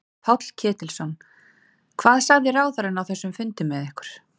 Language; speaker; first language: Icelandic; native; Icelandic